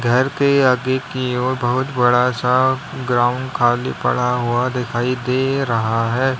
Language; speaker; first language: Hindi; native; Hindi